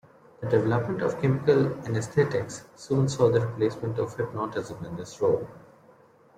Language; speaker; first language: English; non-native, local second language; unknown